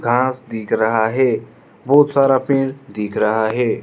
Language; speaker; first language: Hindi; non-native, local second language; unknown